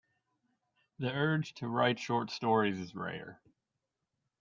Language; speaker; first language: English; native; English